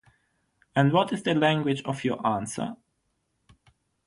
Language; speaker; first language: English; non-native, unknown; German